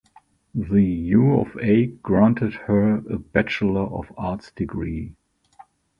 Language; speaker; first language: English; non-native, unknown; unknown